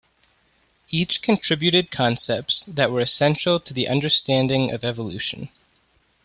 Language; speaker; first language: English; native; English